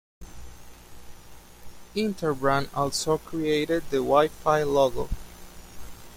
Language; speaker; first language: English; native; English